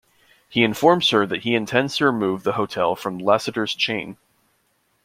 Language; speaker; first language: English; native; English